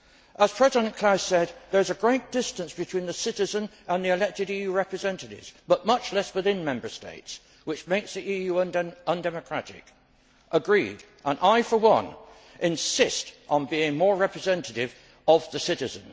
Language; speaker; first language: English; native; English